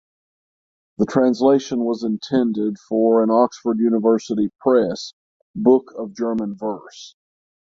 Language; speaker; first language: English; native; English